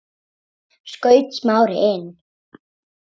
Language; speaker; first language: Icelandic; native; Icelandic